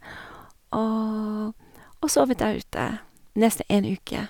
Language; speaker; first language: Norwegian; non-native, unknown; English